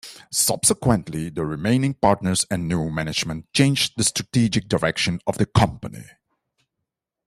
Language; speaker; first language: English; non-native, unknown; Dutch